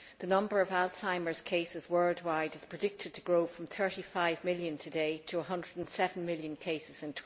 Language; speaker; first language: English; native; English